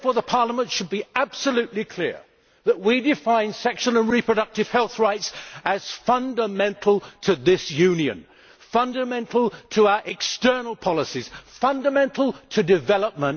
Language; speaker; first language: English; native; English